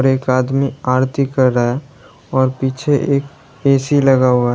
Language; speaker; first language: Hindi; native; Hindi